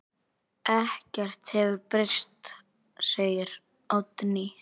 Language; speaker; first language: Icelandic; native; Icelandic